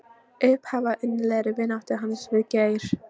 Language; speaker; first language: Icelandic; non-native, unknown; Polish